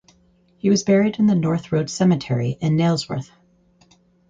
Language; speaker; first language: English; native; English